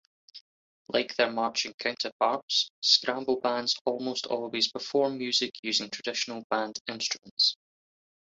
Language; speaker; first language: English; native; English